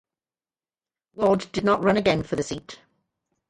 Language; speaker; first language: English; native; English